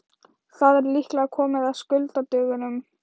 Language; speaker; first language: Icelandic; non-native, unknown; Thai